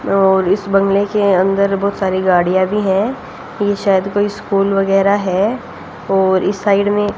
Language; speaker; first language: Hindi; native; Hindi